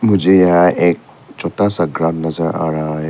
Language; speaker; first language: Hindi; non-native, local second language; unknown